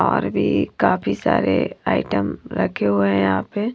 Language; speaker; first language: Hindi; non-native, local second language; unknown